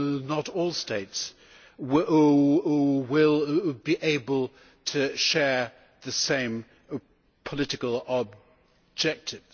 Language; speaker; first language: English; native; English